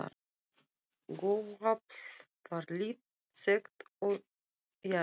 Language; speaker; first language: Icelandic; non-native, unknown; Russian